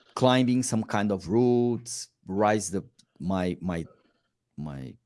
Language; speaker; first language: English; non-native, learner; Portuguese